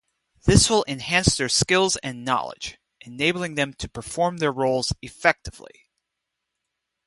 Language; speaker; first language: English; native; English